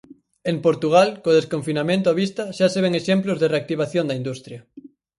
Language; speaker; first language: Galician; native; Galician